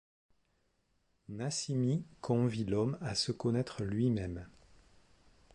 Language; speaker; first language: French; native; French